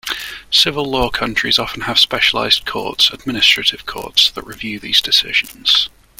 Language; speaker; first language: English; native; English